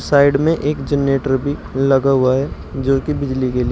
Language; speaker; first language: Hindi; native; Hindi